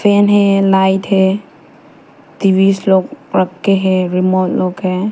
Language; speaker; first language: Hindi; non-native, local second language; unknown